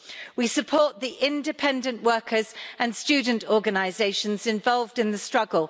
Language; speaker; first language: English; native; English